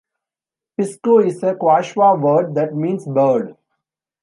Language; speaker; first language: English; non-native, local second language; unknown